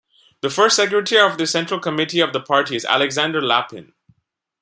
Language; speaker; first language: English; non-native, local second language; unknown